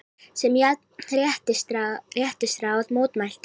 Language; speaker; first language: Icelandic; native; Icelandic